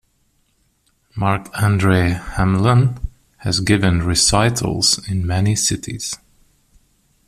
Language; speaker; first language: English; non-native, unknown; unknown